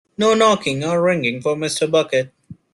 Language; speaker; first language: English; non-native, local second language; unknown